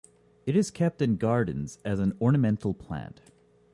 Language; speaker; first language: English; native; English